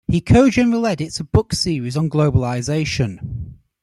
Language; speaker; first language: English; native; English